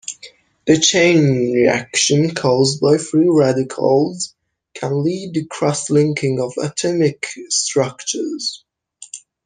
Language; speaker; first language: English; non-native, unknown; Persian